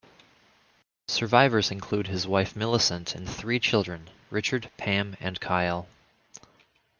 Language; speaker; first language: English; native; English